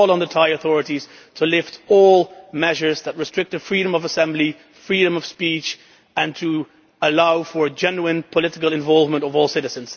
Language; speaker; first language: English; non-native, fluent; Dutch